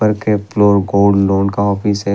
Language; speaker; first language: Hindi; non-native, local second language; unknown